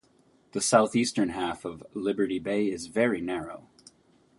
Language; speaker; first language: English; native; English